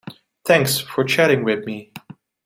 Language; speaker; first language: English; non-native, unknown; Dutch